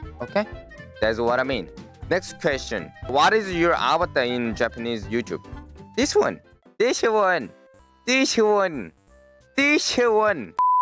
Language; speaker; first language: English; non-native, learner; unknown